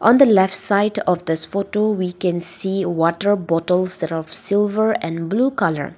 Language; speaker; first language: English; non-native, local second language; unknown